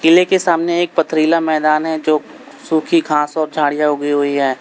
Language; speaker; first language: Hindi; native; Hindi